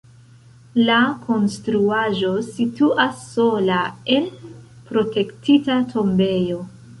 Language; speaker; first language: Esperanto; non-native, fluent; Central Kurdish